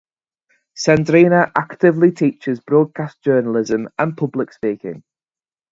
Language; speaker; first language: English; native; English